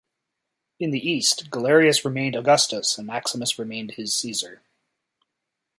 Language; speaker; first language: English; native; English